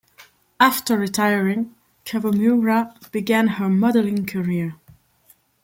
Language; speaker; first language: English; non-native, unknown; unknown